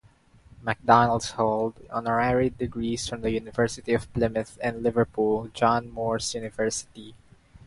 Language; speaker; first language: English; non-native, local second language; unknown